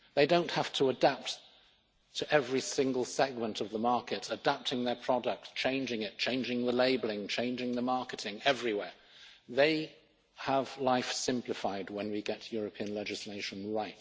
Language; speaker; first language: English; native; English